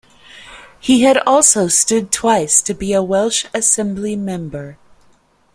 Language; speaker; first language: English; native; English